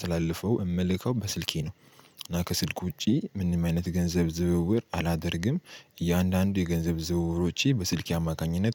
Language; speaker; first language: Amharic; native; Amharic